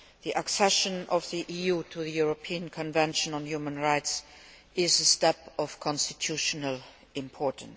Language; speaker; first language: English; non-native, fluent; Luxembourgish